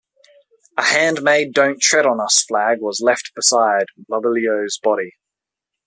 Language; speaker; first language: English; native; English